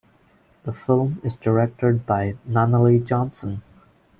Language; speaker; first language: English; non-native, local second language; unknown